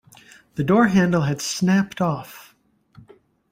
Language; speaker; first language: English; native; English